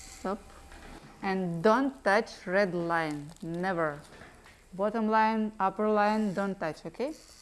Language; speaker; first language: English; non-native, learner; Russian